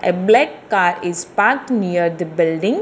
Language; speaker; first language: English; non-native, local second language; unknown